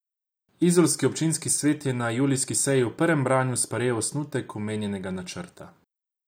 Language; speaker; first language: Slovenian; non-native, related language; Croatian